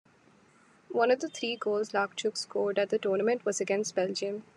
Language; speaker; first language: English; non-native, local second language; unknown